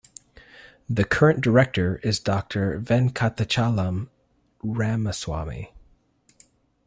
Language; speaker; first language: English; native; English